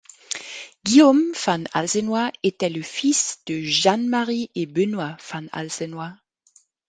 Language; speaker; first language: French; non-native, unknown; German